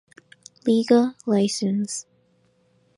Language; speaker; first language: English; native; English